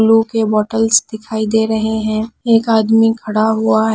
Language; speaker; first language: Hindi; non-native, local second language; Punjabi